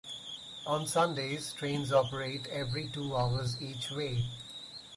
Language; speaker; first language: English; non-native, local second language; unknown